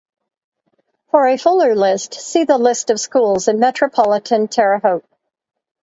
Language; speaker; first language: English; native; English